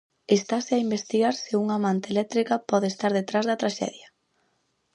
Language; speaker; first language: Galician; native; Galician